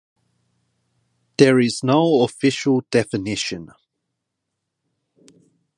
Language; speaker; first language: English; non-native, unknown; Japanese